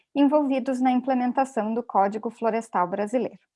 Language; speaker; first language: Portuguese; native; Portuguese